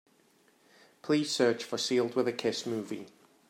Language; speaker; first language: English; native; English